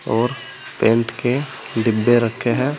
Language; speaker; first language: Hindi; native; Hindi